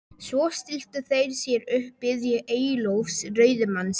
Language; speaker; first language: Icelandic; non-native, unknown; Polish